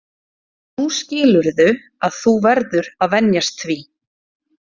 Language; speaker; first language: Icelandic; native; Icelandic